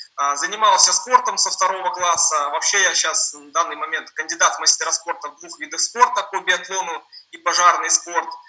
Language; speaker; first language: Russian; non-native, related language; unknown